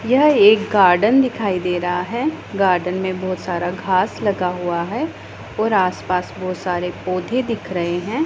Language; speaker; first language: Hindi; non-native, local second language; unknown